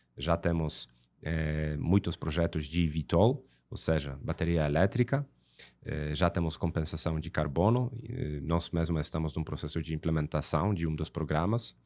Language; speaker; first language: Portuguese; non-native, fluent; Polish